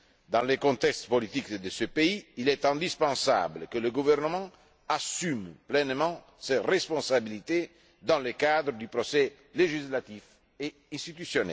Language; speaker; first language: French; non-native, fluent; Italian